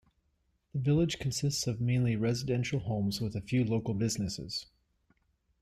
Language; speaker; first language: English; native; English